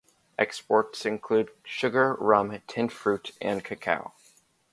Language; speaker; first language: English; native; English